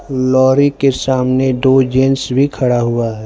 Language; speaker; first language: Hindi; non-native, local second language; Gujarati